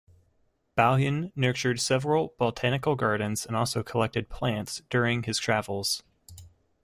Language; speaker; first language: English; native; English